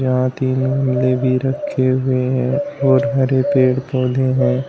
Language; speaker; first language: Hindi; native; Hindi